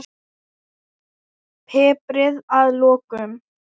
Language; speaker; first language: Icelandic; non-native, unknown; Thai